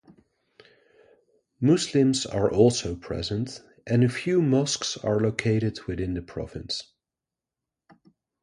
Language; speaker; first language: English; non-native, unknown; Dutch